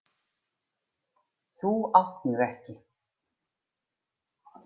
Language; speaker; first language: Icelandic; native; Icelandic